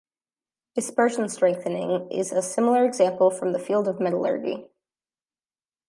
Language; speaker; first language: English; native; English